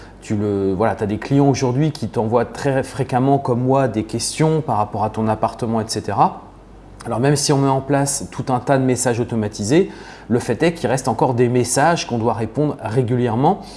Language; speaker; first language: French; native; French